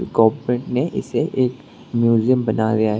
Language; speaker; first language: Hindi; non-native, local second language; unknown